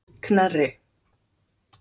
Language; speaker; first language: Icelandic; native; Icelandic